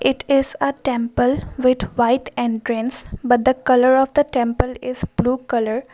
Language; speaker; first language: English; non-native, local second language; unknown